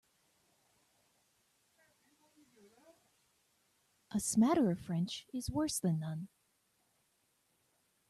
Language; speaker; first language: English; native; English